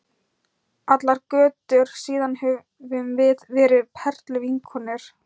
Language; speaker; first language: Icelandic; non-native, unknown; Thai